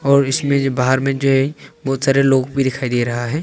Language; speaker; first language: Hindi; non-native, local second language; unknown